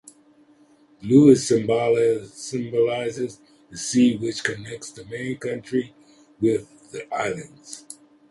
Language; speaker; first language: English; native; English